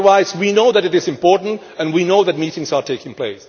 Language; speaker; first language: English; non-native, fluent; Czech